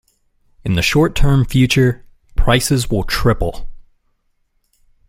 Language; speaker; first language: English; native; English